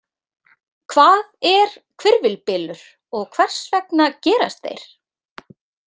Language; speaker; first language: Icelandic; native; Icelandic